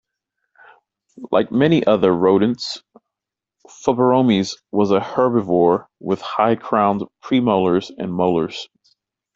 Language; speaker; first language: English; native; English